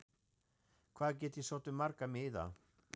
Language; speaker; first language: Icelandic; non-native, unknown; German